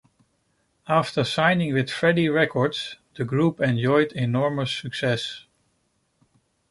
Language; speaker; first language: English; non-native, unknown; Dutch